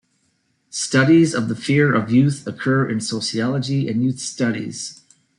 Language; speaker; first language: English; native; English